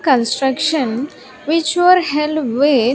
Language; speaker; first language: English; non-native, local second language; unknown